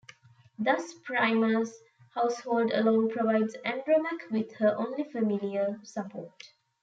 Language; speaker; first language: English; non-native, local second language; Tamil